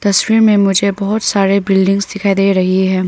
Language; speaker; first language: Hindi; non-native, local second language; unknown